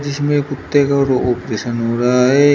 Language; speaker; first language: Hindi; native; Hindi